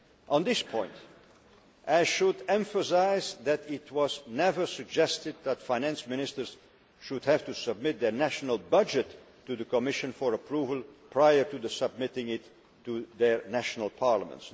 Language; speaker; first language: English; non-native, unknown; Dutch